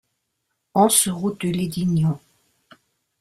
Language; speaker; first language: French; non-native, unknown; German